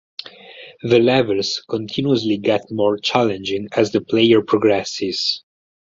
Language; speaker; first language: English; non-native, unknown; Italian